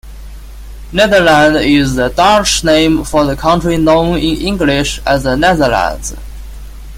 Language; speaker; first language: English; non-native, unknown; Chinese